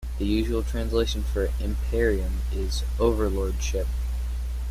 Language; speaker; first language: English; native; English